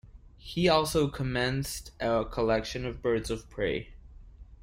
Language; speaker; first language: English; non-native, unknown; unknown